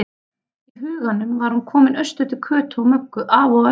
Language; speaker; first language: Icelandic; native; Icelandic